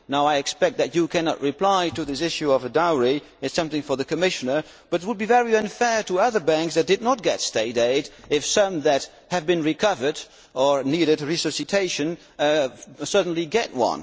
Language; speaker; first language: English; non-native, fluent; Dutch